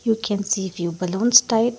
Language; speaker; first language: English; non-native, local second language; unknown